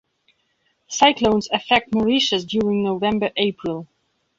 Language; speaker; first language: English; non-native, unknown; Belarusian